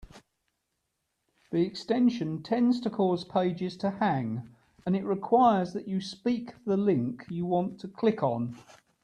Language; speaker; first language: English; native; English